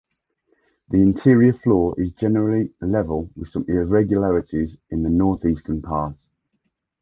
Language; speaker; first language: English; native; English